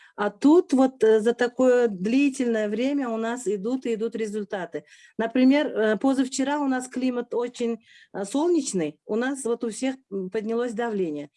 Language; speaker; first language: Russian; non-native, local second language; Uzbek